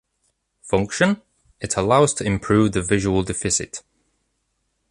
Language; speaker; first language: English; native; English